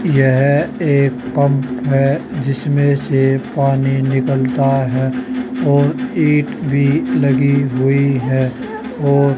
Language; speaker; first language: Hindi; native; Hindi